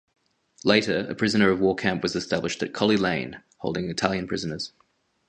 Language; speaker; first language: English; native; English